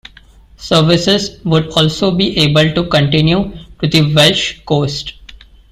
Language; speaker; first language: English; non-native, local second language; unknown